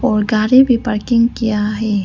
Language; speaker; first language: Hindi; non-native, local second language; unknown